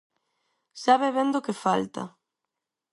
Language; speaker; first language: Galician; non-native, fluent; Spanish